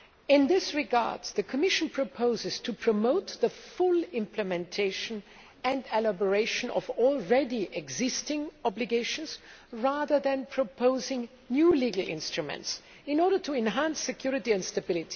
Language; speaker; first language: English; non-native, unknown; German